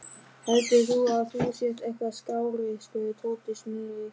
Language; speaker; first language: Icelandic; non-native, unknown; German